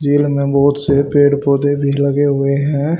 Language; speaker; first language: Hindi; native; Hindi